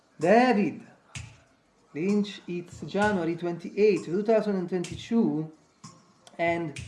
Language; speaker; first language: English; non-native, fluent; Italian